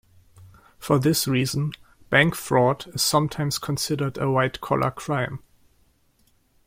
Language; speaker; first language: English; non-native, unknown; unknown